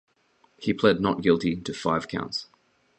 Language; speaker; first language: English; native; English